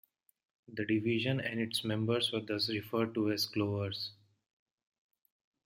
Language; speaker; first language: English; non-native, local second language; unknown